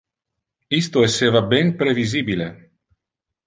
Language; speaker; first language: Interlingua; non-native, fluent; Italian